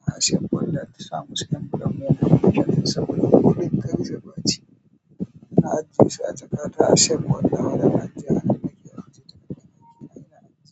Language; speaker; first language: Hausa; native; Hausa